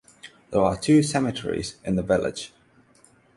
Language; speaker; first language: English; non-native, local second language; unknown